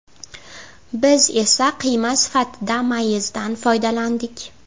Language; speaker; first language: Uzbek; native; Uzbek